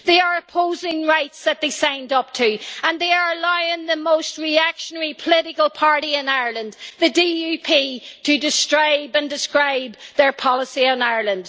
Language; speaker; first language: English; native; English